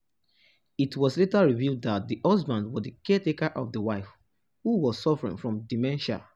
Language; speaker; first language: English; non-native, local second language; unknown